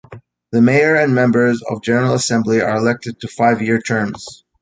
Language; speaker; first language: English; native; English